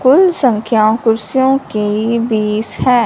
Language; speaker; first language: Hindi; non-native, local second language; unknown